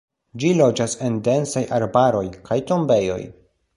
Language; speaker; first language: Esperanto; non-native, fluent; Polish